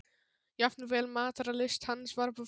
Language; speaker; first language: Icelandic; non-native, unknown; Polish